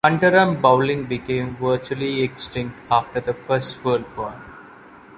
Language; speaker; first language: English; non-native, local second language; Malayalam